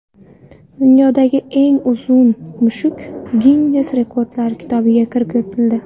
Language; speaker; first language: Uzbek; non-native, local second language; Kara-Kalpak